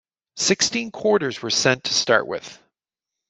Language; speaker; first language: English; native; English